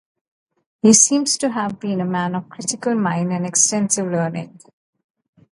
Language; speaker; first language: English; non-native, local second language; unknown